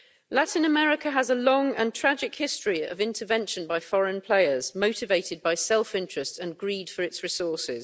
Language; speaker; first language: English; native; English